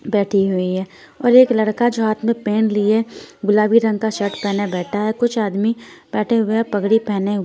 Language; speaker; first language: Hindi; non-native, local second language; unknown